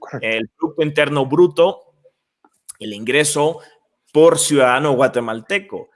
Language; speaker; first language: Spanish; non-native, fluent; Dutch